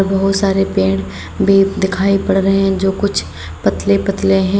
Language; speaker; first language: Hindi; native; Hindi